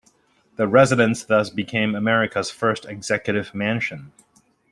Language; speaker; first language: English; native; English